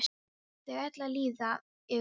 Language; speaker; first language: Icelandic; non-native, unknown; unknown